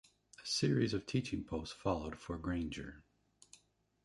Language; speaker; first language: English; native; English